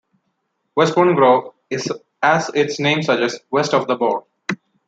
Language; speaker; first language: English; non-native, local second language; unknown